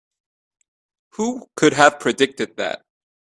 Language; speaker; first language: English; native; English